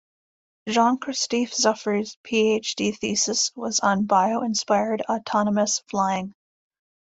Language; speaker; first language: English; native; English